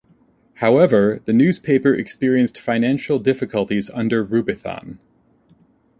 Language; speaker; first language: English; native; English